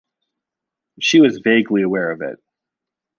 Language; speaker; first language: English; native; English